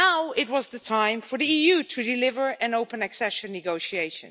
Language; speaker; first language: English; non-native, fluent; Dutch